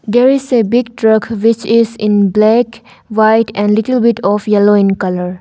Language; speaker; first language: English; non-native, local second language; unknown